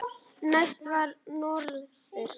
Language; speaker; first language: Icelandic; native; Icelandic